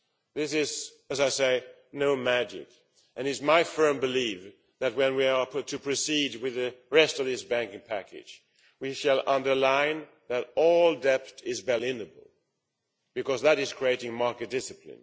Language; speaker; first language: English; non-native, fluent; Swedish